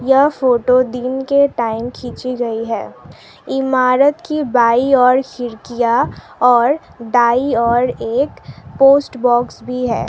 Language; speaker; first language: Hindi; non-native, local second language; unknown